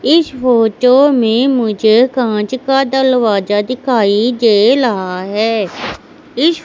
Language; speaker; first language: Hindi; native; Hindi